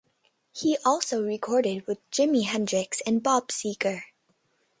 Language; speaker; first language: English; native; English